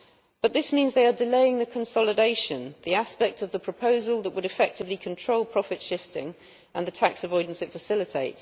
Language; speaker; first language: English; native; English